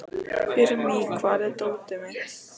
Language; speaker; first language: Icelandic; non-native, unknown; Lithuanian